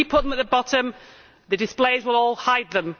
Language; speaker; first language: English; native; English